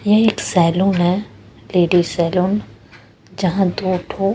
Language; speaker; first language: Hindi; non-native, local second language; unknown